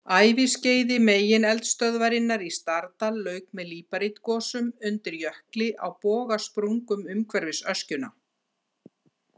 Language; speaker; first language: Icelandic; native; Icelandic